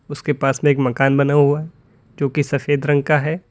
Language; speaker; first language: Hindi; native; Hindi